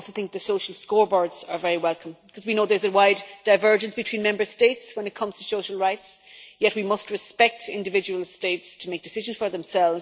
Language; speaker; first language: English; native; English